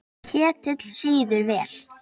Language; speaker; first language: Icelandic; native; Icelandic